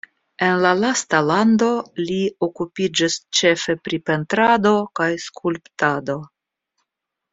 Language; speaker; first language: Esperanto; non-native, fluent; Russian